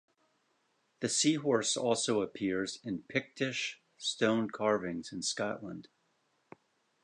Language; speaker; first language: English; native; English